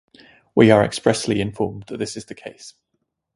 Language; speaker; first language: English; native; English